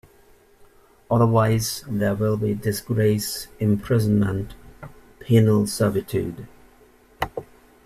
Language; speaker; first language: English; native; English